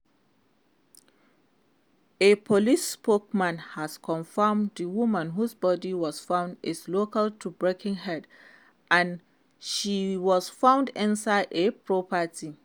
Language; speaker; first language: English; non-native, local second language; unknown